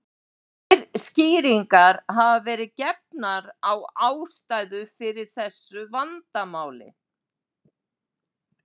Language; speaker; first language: Icelandic; native; Icelandic